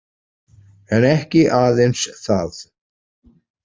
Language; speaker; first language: Icelandic; native; Icelandic